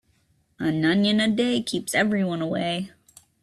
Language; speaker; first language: English; native; English